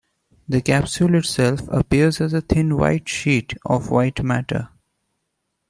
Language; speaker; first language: English; non-native, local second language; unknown